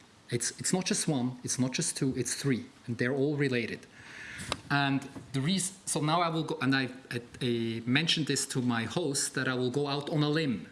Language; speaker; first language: English; non-native, fluent; German